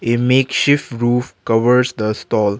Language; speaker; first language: English; non-native, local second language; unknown